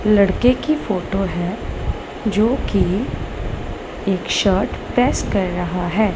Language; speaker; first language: Hindi; non-native, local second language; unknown